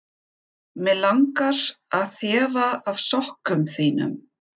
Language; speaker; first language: Icelandic; non-native, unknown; German